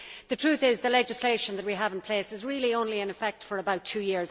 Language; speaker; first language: English; native; English